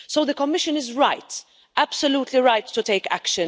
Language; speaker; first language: English; non-native, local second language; Maltese